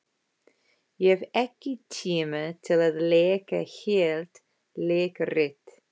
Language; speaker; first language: Icelandic; non-native, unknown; English